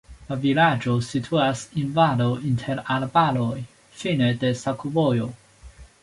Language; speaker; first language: Esperanto; non-native, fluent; Chinese